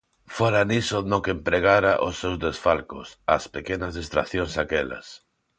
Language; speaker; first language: Galician; non-native, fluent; Spanish